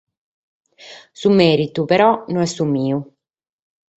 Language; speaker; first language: Sardinian; native; Sardinian